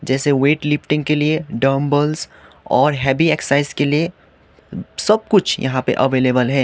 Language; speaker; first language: Hindi; non-native, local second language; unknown